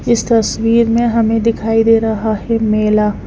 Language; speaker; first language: Hindi; non-native, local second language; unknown